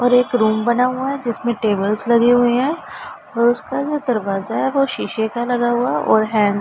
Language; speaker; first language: Hindi; non-native, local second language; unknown